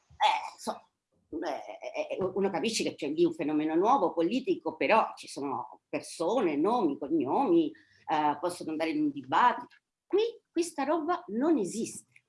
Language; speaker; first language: Italian; non-native, fluent; Spanish